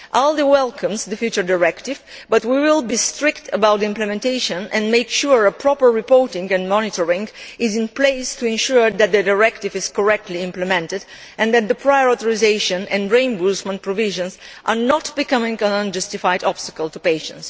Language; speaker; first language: English; non-native, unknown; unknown